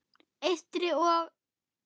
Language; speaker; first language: Icelandic; non-native, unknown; German